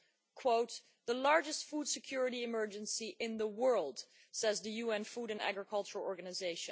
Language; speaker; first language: English; non-native, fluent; Dutch